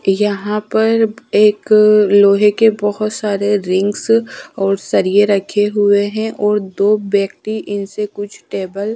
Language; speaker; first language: Hindi; native; Hindi